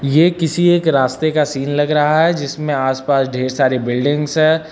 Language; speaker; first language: Hindi; native; Hindi